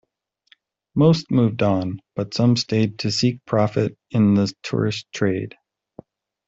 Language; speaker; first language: English; native; English